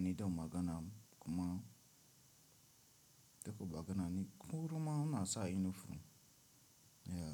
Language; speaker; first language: Hausa; non-native, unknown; Tiv